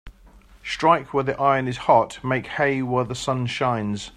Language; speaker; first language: English; native; English